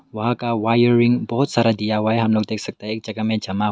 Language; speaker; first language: Hindi; non-native, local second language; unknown